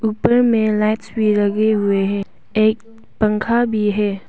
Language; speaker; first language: Hindi; non-native, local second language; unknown